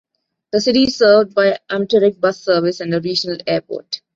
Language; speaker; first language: English; non-native, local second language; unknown